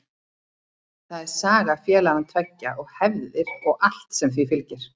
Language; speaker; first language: Icelandic; native; Icelandic